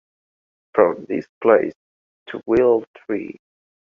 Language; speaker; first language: English; native; English